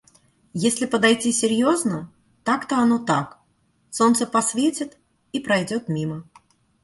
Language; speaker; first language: Russian; native; Russian